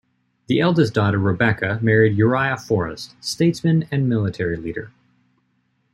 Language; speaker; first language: English; native; English